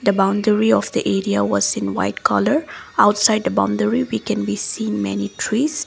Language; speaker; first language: English; non-native, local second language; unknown